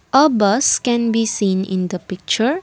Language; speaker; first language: English; non-native, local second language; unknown